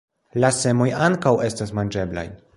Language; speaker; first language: Esperanto; non-native, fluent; Polish